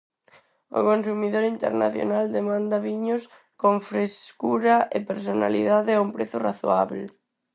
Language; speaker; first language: Galician; non-native, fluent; Spanish